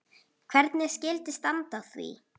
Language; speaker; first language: Icelandic; native; Icelandic